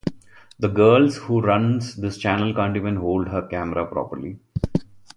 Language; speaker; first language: English; non-native, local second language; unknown